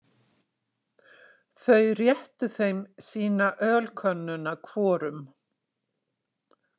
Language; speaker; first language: Icelandic; native; Icelandic